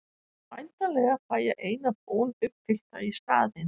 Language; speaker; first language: Icelandic; non-native, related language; Danish